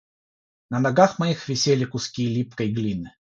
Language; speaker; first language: Russian; non-native, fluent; Georgian